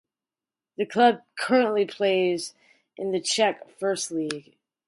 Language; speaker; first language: English; native; English